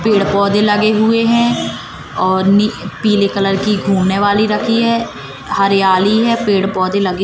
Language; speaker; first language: Hindi; native; Hindi